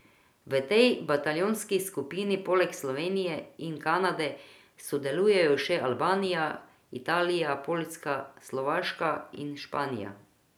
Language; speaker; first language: Slovenian; non-native, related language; Croatian